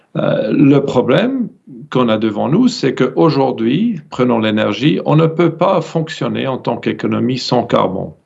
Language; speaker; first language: French; non-native, fluent; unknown